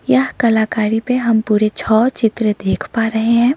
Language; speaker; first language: Hindi; non-native, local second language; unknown